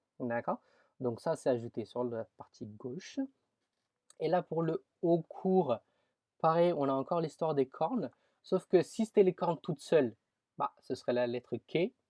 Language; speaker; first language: French; early bilingual, other home language; Tamil